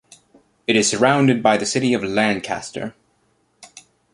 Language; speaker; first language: English; native; English